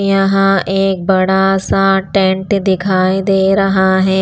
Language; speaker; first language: Hindi; non-native, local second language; Punjabi